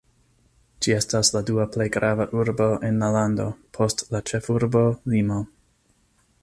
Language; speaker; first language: Esperanto; non-native, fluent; English